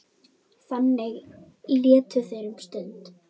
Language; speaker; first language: Icelandic; native; Icelandic